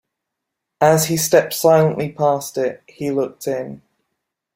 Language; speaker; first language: English; native; English